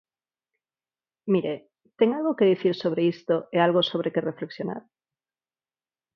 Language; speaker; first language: Galician; non-native, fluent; Spanish